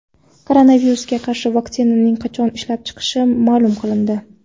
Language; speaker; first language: Uzbek; non-native, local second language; Kara-Kalpak